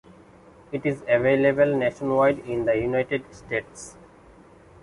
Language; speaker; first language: English; non-native, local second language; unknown